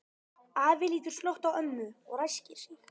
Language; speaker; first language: Icelandic; native; Icelandic